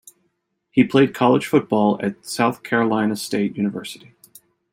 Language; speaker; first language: English; native; English